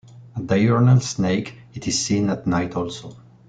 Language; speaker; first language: English; non-native, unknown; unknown